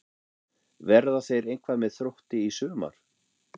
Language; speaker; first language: Icelandic; non-native, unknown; German